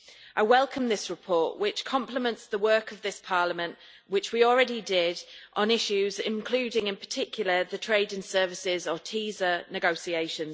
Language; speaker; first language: English; native; English